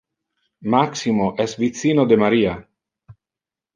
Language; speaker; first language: Interlingua; non-native, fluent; Italian